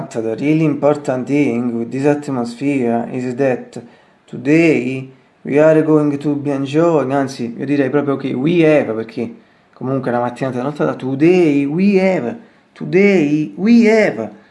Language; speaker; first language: English; non-native, learner; Italian